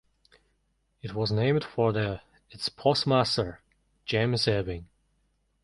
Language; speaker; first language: English; non-native, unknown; Mongolian